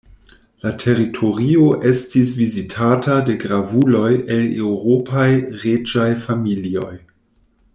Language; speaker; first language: Esperanto; non-native, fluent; German